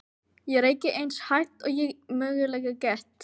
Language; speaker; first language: Icelandic; non-native, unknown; Filipino